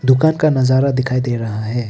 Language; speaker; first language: Hindi; non-native, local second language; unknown